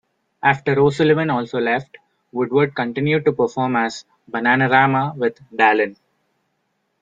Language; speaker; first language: English; non-native, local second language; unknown